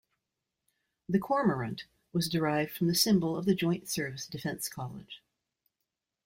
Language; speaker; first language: English; native; English